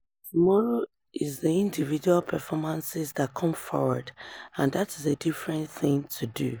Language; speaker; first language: English; non-native, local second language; Yoruba